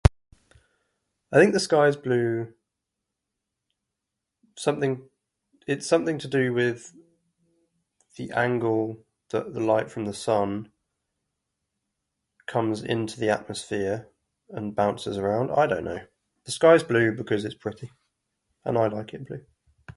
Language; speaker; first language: English; native; English